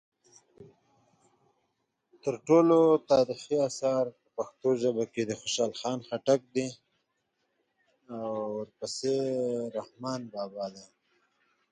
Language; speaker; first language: English; non-native, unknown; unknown